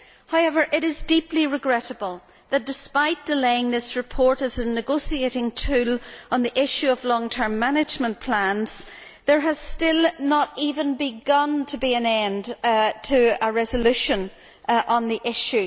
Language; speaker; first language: English; native; English